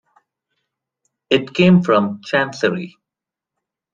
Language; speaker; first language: English; non-native, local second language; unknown